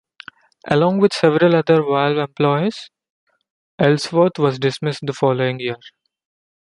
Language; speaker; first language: English; non-native, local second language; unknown